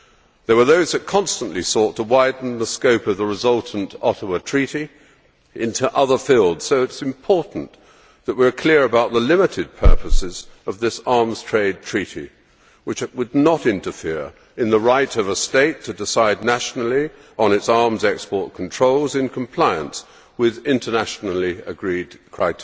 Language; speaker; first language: English; native; English